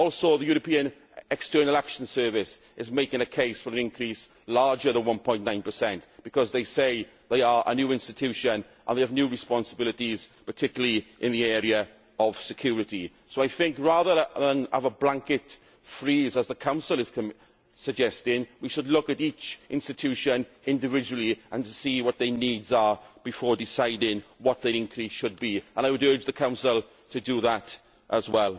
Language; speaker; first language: English; native; English